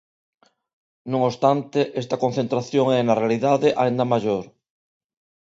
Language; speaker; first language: Galician; non-native, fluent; Spanish